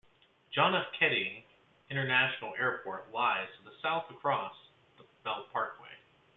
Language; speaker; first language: English; native; English